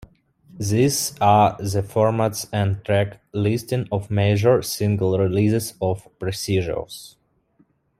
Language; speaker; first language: English; native; English